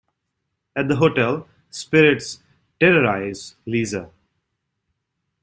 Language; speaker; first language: English; native; English